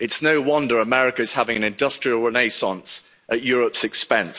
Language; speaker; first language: English; native; English